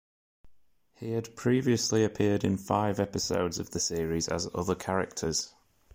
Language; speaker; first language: English; native; English